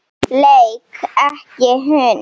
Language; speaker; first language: Icelandic; non-native, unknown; Slovenian